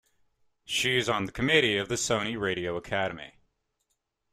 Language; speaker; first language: English; native; English